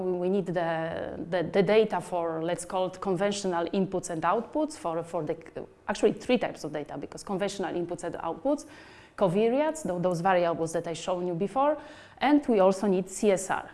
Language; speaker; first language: English; non-native, fluent; Polish